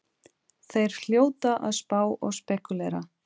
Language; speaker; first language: Icelandic; non-native, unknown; Portuguese